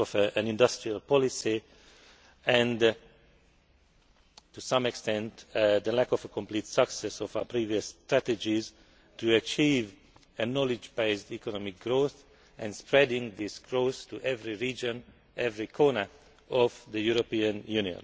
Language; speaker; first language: English; non-native, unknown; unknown